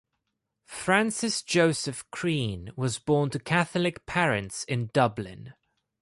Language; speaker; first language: English; non-native, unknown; Greek